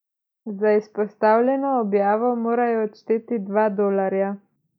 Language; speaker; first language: Slovenian; native; Slovenian